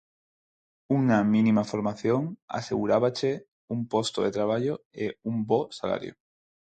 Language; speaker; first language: Galician; non-native, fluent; Spanish